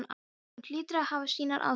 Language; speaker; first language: Icelandic; non-native, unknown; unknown